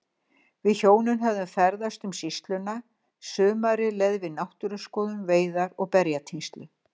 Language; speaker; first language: Icelandic; native; Icelandic